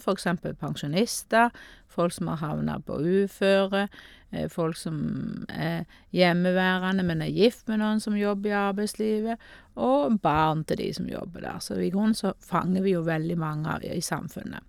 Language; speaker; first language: Norwegian; native; Norwegian